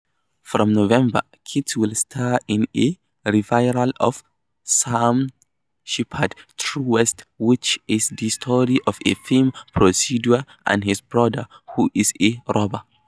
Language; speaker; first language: English; non-native, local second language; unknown